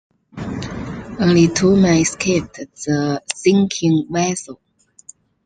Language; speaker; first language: English; non-native, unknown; Chinese